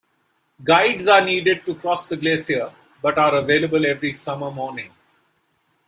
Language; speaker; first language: English; non-native, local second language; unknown